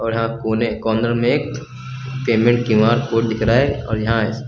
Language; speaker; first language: Hindi; native; Hindi